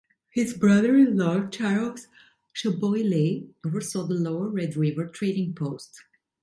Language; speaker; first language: English; non-native, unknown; Italian